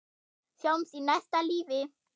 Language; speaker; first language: Icelandic; non-native, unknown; German